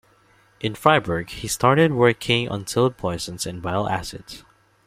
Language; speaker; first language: English; non-native, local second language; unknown